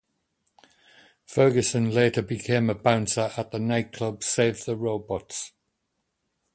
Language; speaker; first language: English; native; English